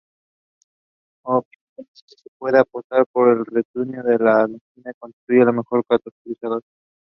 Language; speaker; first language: English; non-native, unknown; Spanish